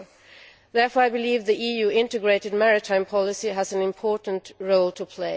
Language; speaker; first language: English; non-native, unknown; Swedish